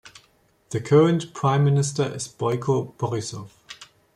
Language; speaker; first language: English; non-native, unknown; German